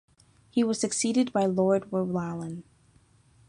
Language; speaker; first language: English; native; English